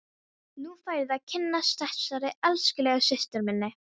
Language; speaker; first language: Icelandic; non-native, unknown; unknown